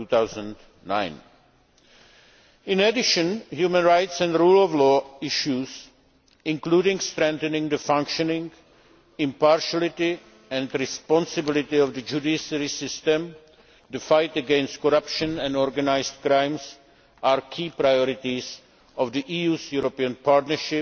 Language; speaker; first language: English; non-native, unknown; Czech